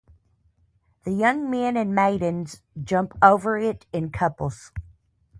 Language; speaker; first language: English; native; English